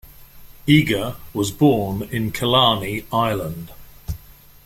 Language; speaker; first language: English; native; English